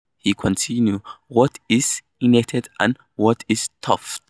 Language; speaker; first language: English; non-native, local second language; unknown